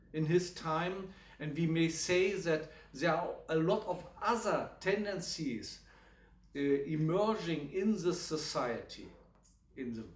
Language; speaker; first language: English; non-native, fluent; German